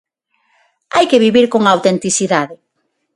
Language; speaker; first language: Galician; non-native, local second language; Spanish